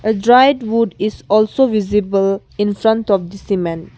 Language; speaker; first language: English; non-native, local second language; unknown